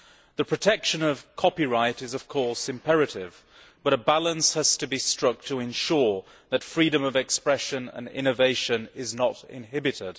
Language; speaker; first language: English; native; English